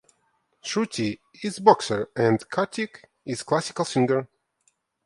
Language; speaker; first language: English; non-native, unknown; Ukrainian